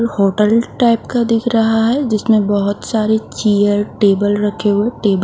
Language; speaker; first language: Hindi; native; Hindi